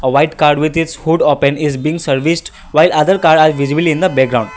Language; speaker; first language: English; non-native, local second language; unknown